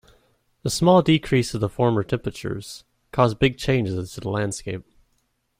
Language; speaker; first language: English; native; English